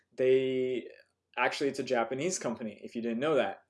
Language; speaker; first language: English; native; English